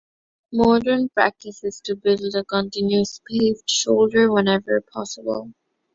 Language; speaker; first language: English; non-native, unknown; Bangla